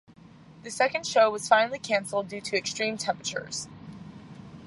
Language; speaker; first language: English; native; English